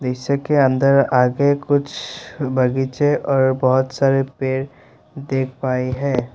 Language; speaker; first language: Hindi; non-native, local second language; Assamese